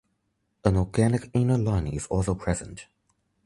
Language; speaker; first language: English; non-native, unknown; Chinese